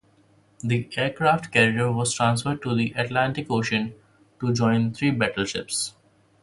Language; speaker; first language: English; non-native, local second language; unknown